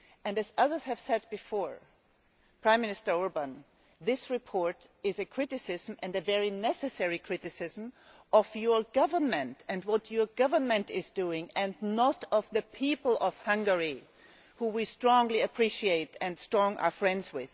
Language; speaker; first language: English; non-native, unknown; German